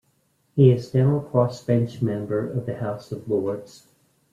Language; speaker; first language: English; native; English